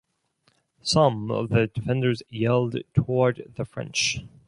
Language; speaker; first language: English; non-native, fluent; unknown